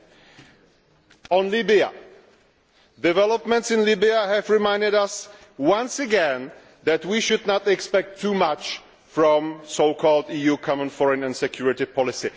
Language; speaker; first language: English; non-native, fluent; Czech